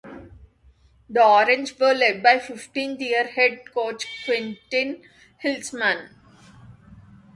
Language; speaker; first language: English; non-native, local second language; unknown